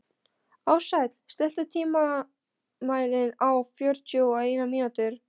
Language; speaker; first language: Icelandic; non-native, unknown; Polish